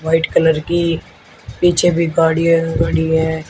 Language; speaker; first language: Hindi; native; Hindi